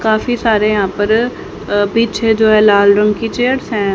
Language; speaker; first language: Hindi; native; Hindi